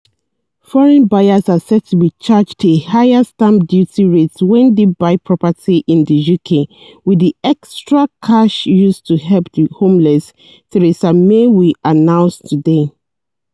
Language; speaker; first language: English; non-native, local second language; Yoruba